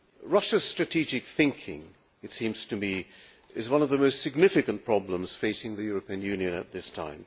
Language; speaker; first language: English; non-native, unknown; Hungarian